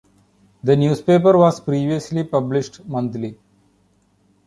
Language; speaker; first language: English; non-native, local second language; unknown